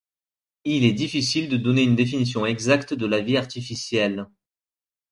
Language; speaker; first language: French; native; French